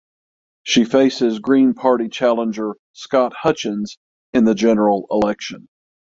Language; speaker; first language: English; native; English